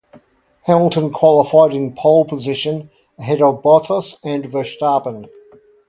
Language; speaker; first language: English; native; English